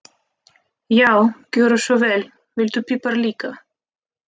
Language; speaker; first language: Icelandic; non-native, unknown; Russian